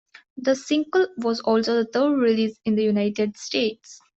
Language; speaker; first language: English; non-native, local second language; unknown